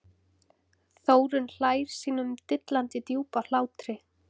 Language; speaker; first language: Icelandic; native; Icelandic